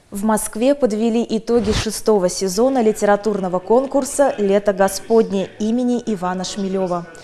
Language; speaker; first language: Russian; native; Russian